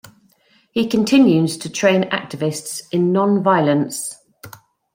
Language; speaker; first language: English; native; English